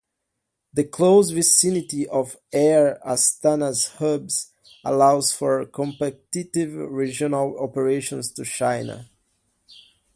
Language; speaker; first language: English; non-native, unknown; Portuguese